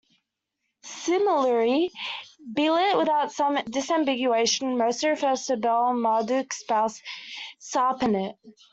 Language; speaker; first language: English; native; English